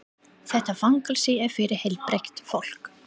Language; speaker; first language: Icelandic; non-native, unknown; English